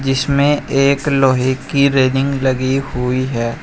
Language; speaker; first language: Hindi; native; Hindi